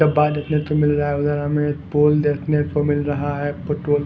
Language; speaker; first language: Hindi; non-native, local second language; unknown